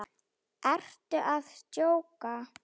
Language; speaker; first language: Icelandic; non-native, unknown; Slovak